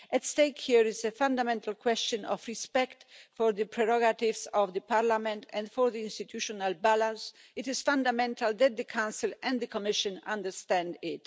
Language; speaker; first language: English; non-native, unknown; Polish